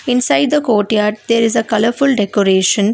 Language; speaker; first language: English; non-native, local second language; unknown